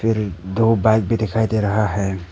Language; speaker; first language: Hindi; non-native, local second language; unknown